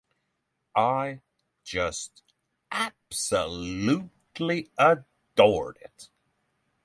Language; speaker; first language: English; non-native, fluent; Norwegian